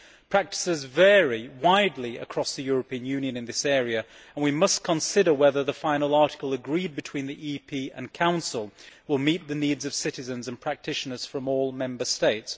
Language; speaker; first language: English; native; English